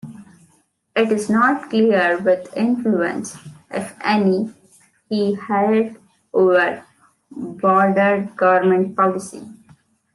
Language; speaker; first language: English; non-native, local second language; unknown